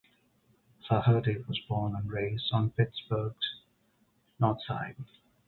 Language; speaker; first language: English; non-native, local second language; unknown